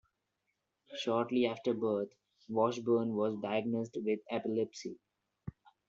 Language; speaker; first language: English; non-native, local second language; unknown